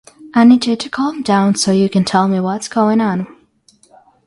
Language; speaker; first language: English; non-native, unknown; Russian